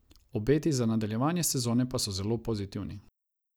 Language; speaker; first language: Slovenian; non-native, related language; Croatian